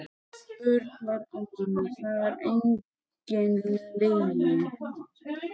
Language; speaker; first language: Icelandic; native; Icelandic